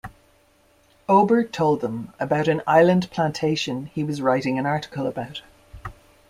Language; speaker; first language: English; native; English